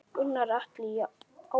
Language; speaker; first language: Icelandic; native; Icelandic